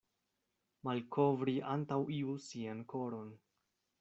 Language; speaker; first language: Esperanto; non-native, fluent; Spanish